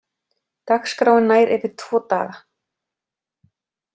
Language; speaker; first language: Icelandic; native; Icelandic